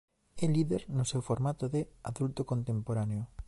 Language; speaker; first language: Galician; native; Galician